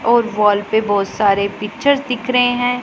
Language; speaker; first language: Hindi; non-native, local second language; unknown